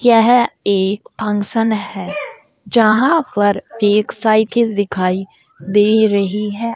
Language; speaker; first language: Hindi; native; Hindi